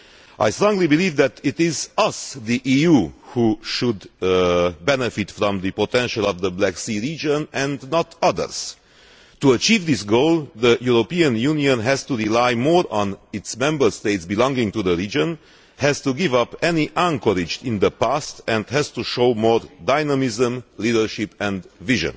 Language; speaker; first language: English; non-native, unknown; Romanian